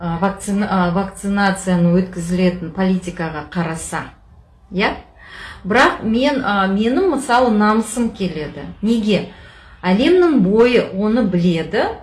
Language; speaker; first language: Kazakh; non-native, local second language; Russian